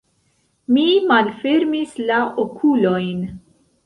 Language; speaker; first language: Esperanto; non-native, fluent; Central Kurdish